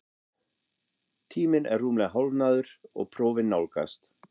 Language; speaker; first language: Icelandic; non-native, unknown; German